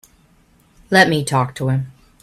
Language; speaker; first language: English; native; English